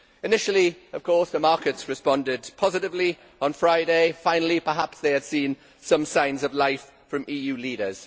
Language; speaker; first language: English; native; English